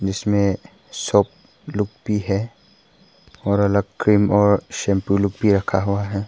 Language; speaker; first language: Hindi; non-native, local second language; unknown